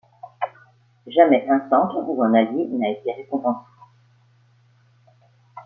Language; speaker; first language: French; native; French